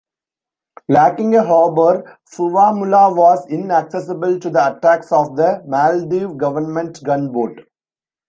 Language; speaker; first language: English; non-native, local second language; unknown